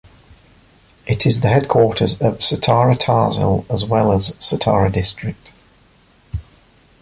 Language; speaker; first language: English; native; English